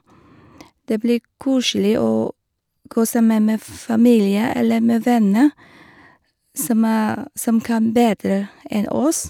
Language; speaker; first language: Norwegian; non-native, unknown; Vietnamese